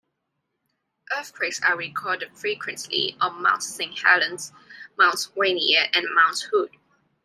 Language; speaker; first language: English; non-native, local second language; Cantonese